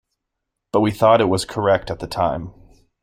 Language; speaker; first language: English; native; English